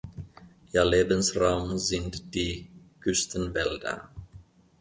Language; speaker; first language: German; non-native, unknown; Finnish